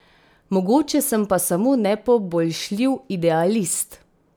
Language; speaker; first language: Slovenian; native; Slovenian